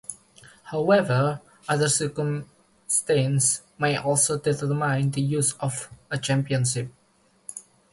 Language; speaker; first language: English; non-native, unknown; Indonesian